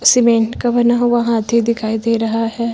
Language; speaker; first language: Hindi; native; Hindi